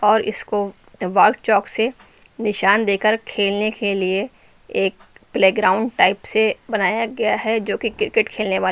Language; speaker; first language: Hindi; native; Hindi